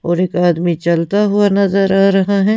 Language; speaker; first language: Hindi; non-native, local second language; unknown